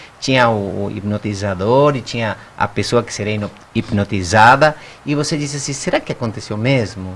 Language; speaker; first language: Portuguese; non-native, fluent; Spanish